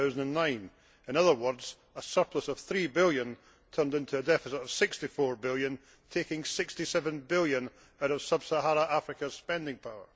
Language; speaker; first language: English; native; English